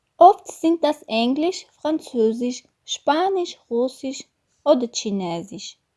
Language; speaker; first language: German; non-native, fluent; Armenian